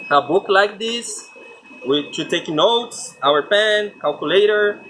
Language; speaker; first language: English; non-native, fluent; Portuguese